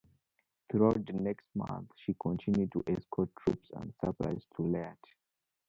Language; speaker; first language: English; native; English